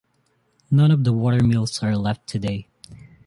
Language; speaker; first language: English; non-native, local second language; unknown